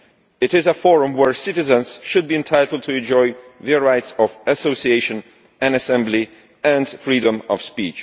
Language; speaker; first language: English; non-native, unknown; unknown